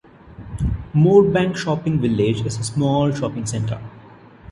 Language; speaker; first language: English; non-native, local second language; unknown